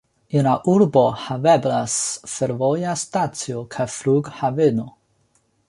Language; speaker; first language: Esperanto; non-native, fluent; Chinese